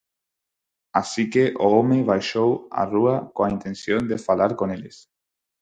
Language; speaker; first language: Galician; non-native, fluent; Spanish